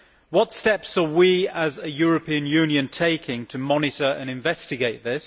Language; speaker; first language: English; native; English